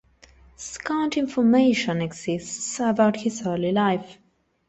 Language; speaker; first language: English; non-native, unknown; Spanish